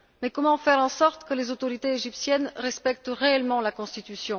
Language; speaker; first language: French; non-native, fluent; Bulgarian